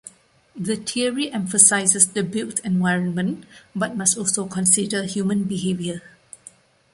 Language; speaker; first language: English; non-native, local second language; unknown